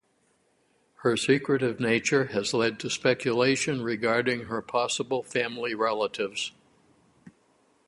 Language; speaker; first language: English; native; English